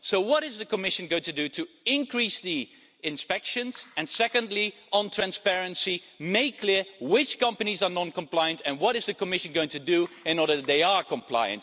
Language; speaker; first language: English; non-native, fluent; Dutch